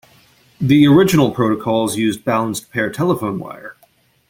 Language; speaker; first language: English; native; English